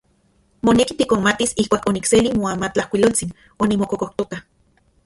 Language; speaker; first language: Central Puebla Nahuatl; non-native, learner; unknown